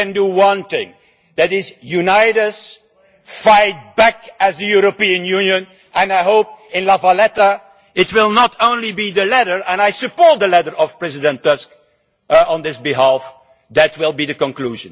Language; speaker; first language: English; non-native, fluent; Dutch